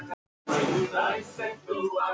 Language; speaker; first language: Icelandic; non-native, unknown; Russian